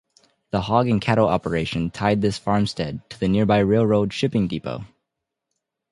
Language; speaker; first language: English; native; English